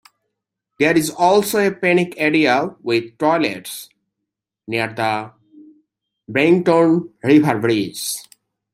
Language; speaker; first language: English; native; English